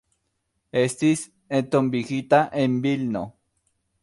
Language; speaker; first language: Esperanto; non-native, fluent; Spanish